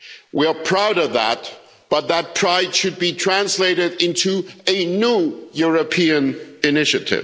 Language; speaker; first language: English; non-native, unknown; German